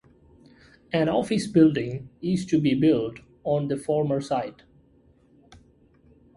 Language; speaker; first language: English; non-native, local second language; Malayalam